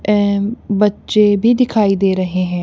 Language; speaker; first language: Hindi; non-native, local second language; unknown